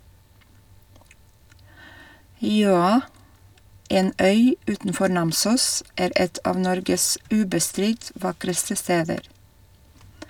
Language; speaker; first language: Norwegian; non-native, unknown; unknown